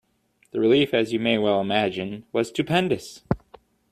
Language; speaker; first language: English; native; English